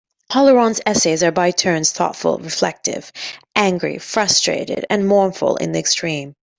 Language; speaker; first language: English; native; English